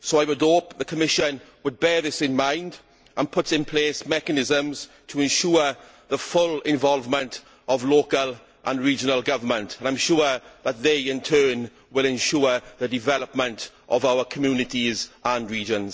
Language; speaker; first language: English; native; English